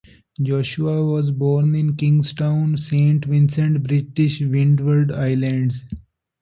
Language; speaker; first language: English; non-native, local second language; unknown